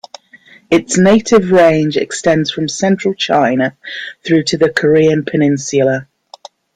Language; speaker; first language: English; native; English